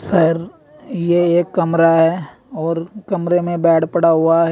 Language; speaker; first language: Hindi; native; Hindi